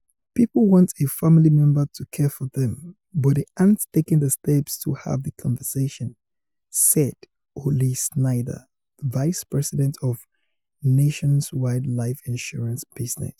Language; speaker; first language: English; non-native, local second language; Yoruba